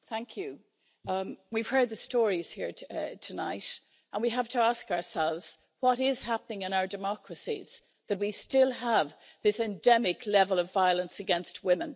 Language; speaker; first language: English; native; English